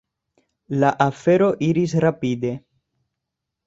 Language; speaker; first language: Esperanto; non-native, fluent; Spanish